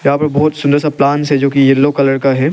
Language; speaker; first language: Hindi; non-native, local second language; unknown